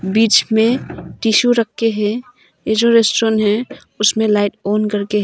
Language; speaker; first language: Hindi; early bilingual, other home language; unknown